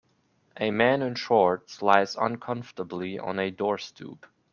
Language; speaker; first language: English; native; English